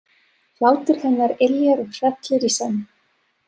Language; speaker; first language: Icelandic; non-native, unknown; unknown